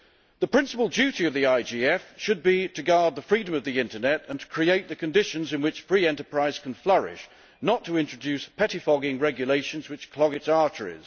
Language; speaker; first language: English; native; English